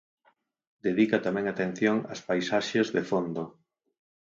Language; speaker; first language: Galician; native; Galician